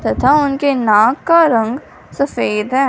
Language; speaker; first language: Hindi; non-native, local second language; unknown